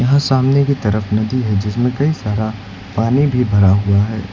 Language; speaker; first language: Hindi; native; Hindi